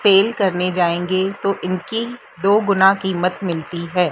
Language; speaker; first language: Hindi; native; Hindi